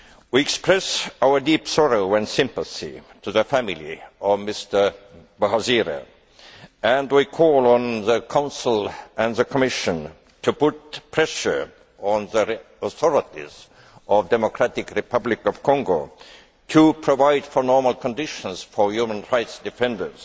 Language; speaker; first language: English; non-native, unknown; Estonian